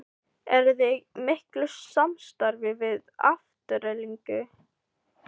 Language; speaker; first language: Icelandic; non-native, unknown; Filipino